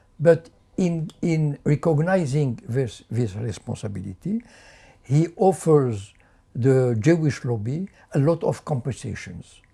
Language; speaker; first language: English; non-native, fluent; French